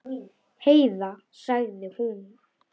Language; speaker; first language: Icelandic; non-native, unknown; Polish